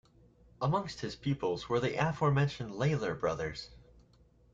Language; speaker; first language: English; native; English